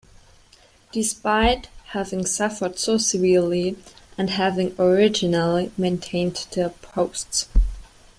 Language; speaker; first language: English; non-native, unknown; German